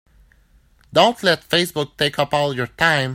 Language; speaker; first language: English; native; English